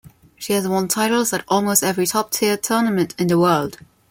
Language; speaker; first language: English; non-native, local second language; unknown